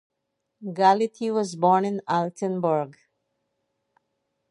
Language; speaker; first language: English; native; English